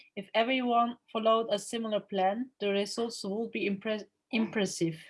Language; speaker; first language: English; non-native, learner; Turkish